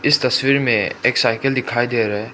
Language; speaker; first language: Hindi; non-native, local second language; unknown